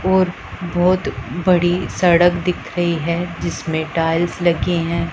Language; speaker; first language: Hindi; non-native, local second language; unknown